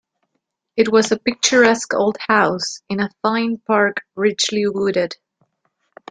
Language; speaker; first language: English; non-native, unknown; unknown